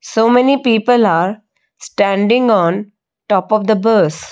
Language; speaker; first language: English; non-native, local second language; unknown